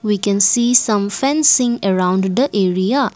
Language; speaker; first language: English; non-native, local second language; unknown